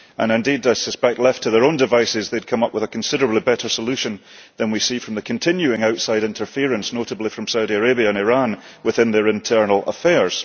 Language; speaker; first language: English; early bilingual, heritage; English